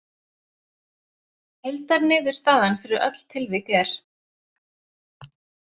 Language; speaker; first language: Icelandic; native; Icelandic